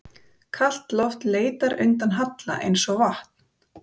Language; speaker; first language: Icelandic; native; Icelandic